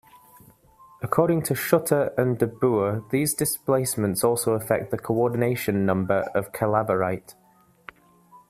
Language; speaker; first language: English; native; English